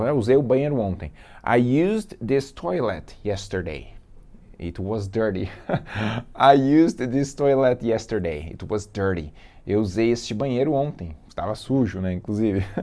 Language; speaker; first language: English; non-native, fluent; Portuguese